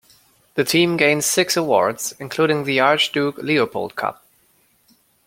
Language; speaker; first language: English; non-native, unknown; German